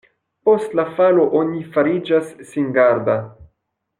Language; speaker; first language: Esperanto; non-native, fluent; French